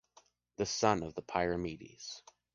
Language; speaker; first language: English; native; English